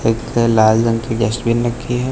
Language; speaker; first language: Hindi; native; Hindi